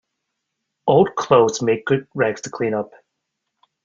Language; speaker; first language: English; native; English